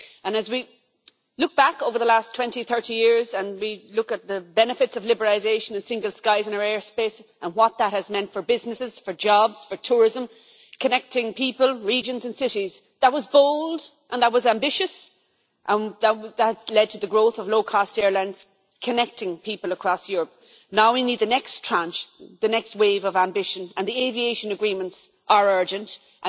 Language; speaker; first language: English; native; English